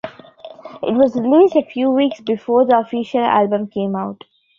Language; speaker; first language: English; non-native, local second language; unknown